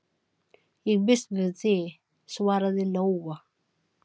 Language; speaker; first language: Icelandic; non-native, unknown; Filipino